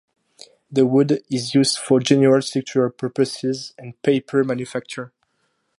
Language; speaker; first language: English; non-native, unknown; French